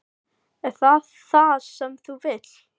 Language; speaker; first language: Icelandic; non-native, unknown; Filipino